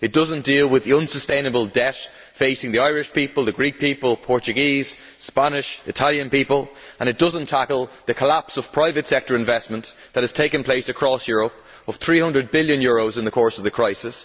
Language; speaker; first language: English; native; English